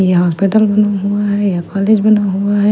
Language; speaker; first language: Hindi; non-native, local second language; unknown